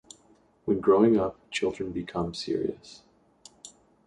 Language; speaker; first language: English; native; English